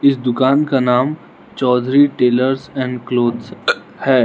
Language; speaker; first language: Hindi; non-native, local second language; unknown